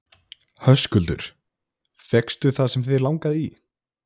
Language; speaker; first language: Icelandic; native; Icelandic